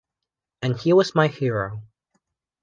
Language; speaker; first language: English; non-native, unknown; Chinese